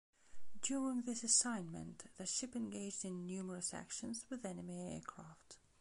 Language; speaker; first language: English; non-native, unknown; Belarusian